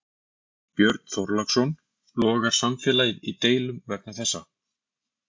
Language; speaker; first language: Icelandic; native; Icelandic